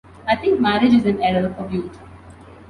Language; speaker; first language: English; non-native, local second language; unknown